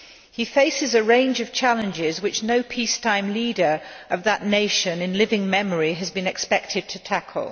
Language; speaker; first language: English; non-native, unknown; Polish